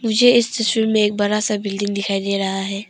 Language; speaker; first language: Hindi; non-native, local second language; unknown